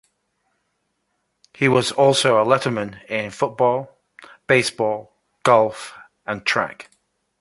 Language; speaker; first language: English; native; English